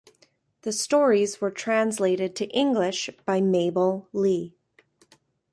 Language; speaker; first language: English; native; English